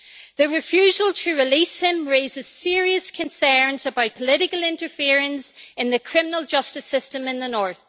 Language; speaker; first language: English; native; English